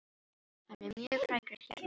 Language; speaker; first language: Icelandic; non-native, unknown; Filipino